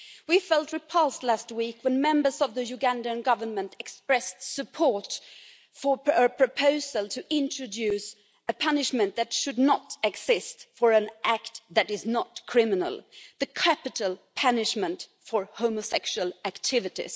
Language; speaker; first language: English; non-native, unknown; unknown